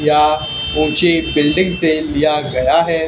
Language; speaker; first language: Hindi; native; Hindi